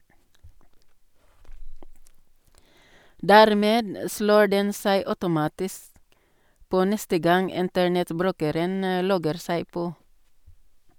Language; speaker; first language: Norwegian; non-native, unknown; Cebuano